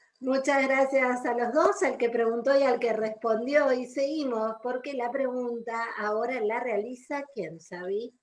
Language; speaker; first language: Spanish; native; Spanish